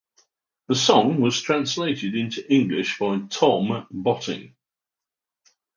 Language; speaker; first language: English; native; English